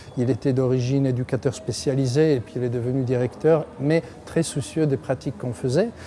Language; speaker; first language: French; non-native, fluent; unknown